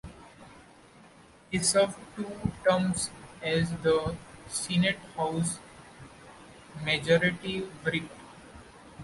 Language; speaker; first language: English; non-native, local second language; Marathi